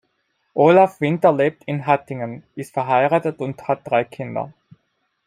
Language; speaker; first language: German; non-native, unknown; Italian